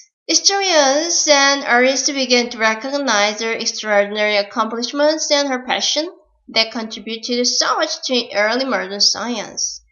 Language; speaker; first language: English; non-native, fluent; Korean